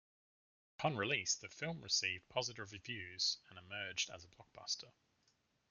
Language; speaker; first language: English; native; English